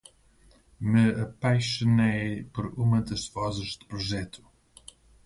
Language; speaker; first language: Portuguese; non-native, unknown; English